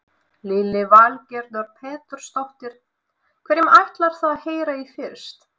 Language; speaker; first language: Icelandic; non-native, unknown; Russian